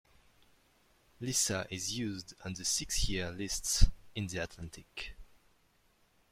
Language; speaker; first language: English; non-native, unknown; French